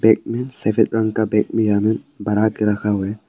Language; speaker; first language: Hindi; non-native, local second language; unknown